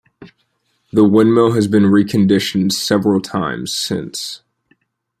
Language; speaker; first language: English; native; English